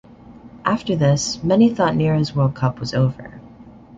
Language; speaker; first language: English; native; English